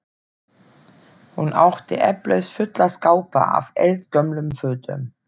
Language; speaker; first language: Icelandic; non-native, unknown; German